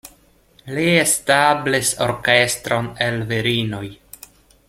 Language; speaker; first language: Esperanto; non-native, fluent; Russian